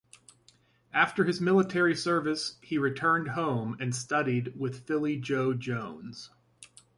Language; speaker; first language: English; native; English